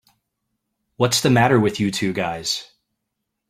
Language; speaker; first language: English; native; English